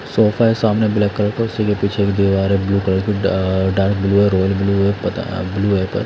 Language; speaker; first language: Hindi; native; Hindi